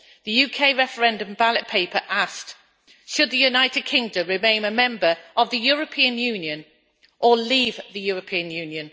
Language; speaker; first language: English; native; English